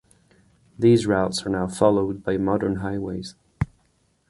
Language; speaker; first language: English; non-native, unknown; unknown